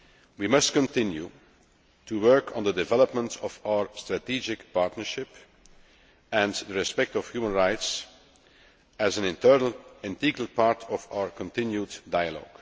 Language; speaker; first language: English; non-native, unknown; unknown